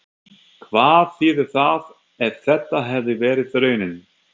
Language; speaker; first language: Icelandic; non-native, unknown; German